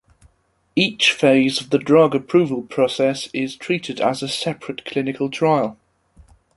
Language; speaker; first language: English; non-native, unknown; German